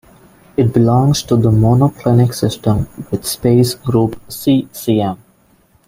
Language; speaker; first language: English; non-native, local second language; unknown